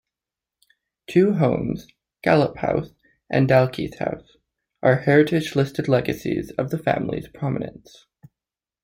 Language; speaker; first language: English; native; English